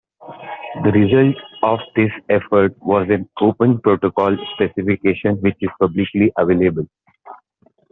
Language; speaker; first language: English; non-native, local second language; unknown